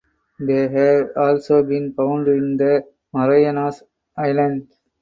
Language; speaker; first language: English; non-native, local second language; Tamil